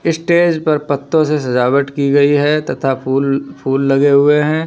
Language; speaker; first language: Hindi; native; Hindi